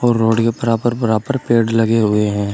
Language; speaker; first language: Hindi; native; Hindi